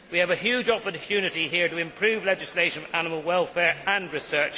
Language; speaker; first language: English; native; English